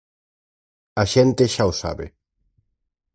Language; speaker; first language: Galician; native; Galician